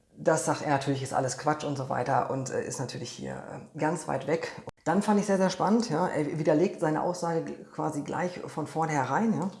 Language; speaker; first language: German; non-native, fluent; Polish